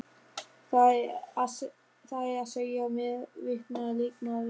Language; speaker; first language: Icelandic; non-native, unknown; German